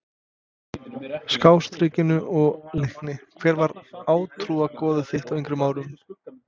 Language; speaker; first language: Icelandic; non-native, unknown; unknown